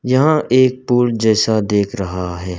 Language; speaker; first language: Hindi; non-native, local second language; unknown